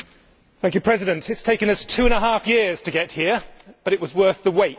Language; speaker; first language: English; native; English